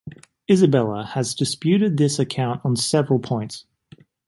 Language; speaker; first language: English; native; English